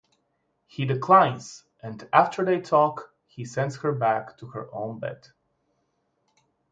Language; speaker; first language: English; non-native, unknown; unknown